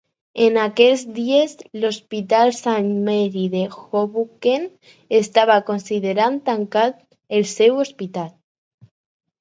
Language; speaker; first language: Catalan; non-native, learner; Spanish